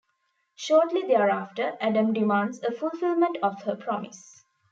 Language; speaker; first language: English; non-native, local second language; Tamil